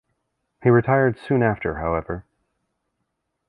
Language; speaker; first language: English; native; English